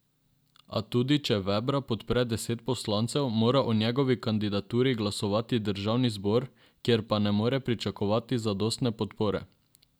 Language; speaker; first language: Slovenian; non-native, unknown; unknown